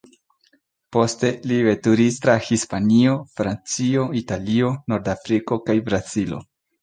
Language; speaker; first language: Esperanto; non-native, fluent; Spanish